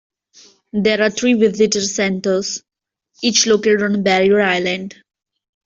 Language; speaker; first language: English; non-native, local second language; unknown